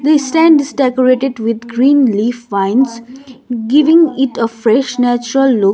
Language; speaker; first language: English; non-native, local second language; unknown